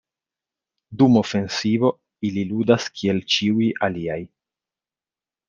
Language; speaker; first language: Esperanto; non-native, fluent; Italian